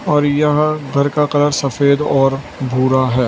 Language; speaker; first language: Hindi; non-native, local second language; Gujarati